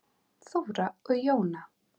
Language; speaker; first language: Icelandic; native; Icelandic